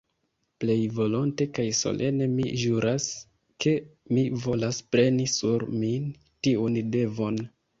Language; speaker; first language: Esperanto; non-native, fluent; Kinyarwanda